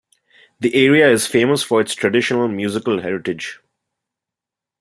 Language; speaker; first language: English; non-native, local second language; Bangla